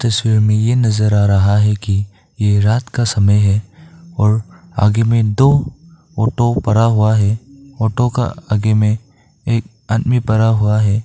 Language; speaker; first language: Hindi; non-native, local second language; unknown